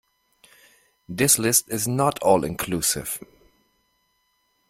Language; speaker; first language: English; non-native, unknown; German